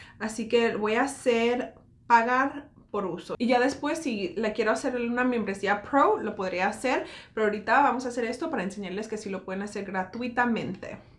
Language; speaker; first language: Spanish; early bilingual, heritage; Spanish